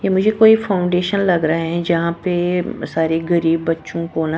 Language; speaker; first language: Hindi; non-native, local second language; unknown